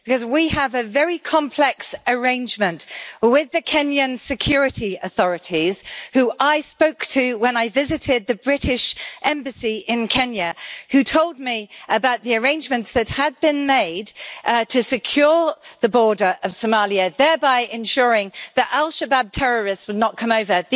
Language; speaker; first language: English; native; English